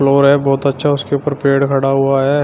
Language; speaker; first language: Hindi; native; Hindi